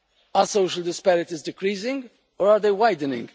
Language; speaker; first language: English; non-native, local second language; Maltese